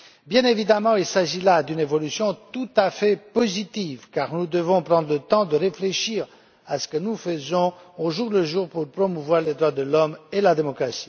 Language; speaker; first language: French; non-native, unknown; Romanian